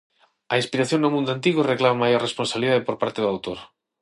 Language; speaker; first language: Galician; non-native, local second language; Spanish